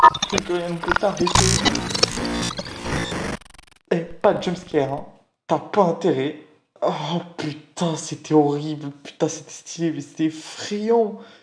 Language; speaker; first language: French; native; French